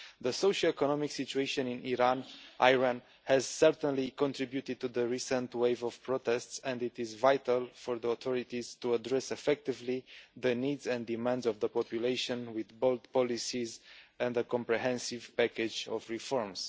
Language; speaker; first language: English; non-native, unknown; Romanian